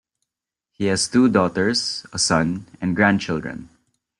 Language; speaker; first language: English; non-native, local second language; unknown